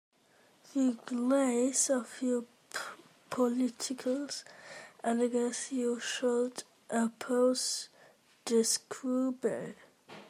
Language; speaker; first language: English; non-native, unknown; German